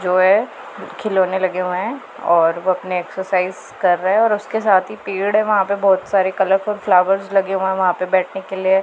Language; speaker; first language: Hindi; non-native, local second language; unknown